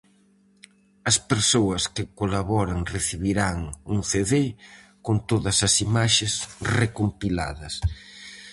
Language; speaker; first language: Galician; native; Galician